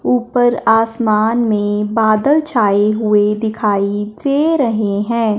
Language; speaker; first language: Hindi; non-native, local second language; Punjabi